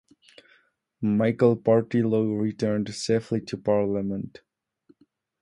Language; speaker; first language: English; non-native, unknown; Nepali